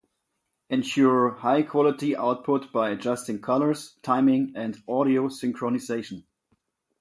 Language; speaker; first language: English; non-native, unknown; German